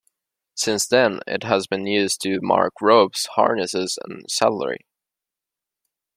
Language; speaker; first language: English; non-native, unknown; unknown